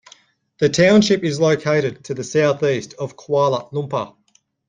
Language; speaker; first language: English; native; English